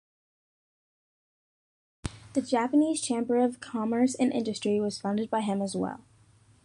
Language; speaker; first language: English; native; English